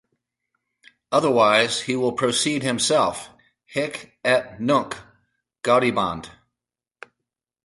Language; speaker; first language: English; native; English